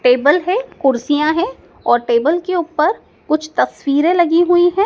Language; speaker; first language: Hindi; native; Hindi